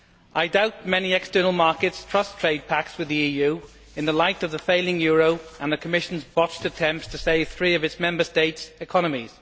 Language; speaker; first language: English; native; English